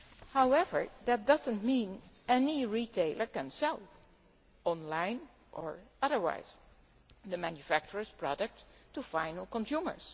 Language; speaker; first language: English; non-native, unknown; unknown